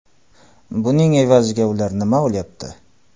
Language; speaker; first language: Uzbek; non-native, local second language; Kara-Kalpak